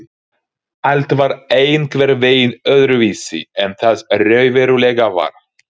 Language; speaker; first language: Icelandic; non-native, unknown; Ukrainian